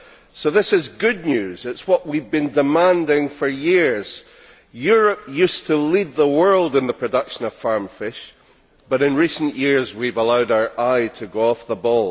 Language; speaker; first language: English; native; English